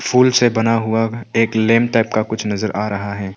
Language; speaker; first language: Hindi; non-native, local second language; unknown